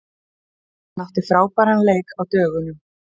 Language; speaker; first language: Icelandic; native; Icelandic